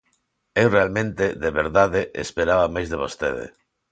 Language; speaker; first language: Galician; non-native, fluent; Spanish